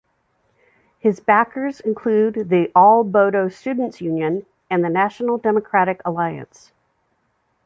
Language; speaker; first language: English; native; English